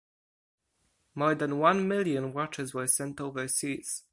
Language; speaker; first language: English; non-native, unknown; Polish